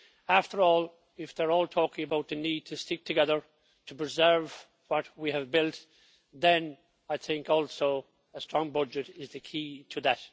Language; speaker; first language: English; native; English